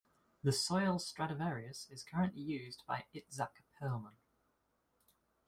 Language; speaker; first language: English; native; English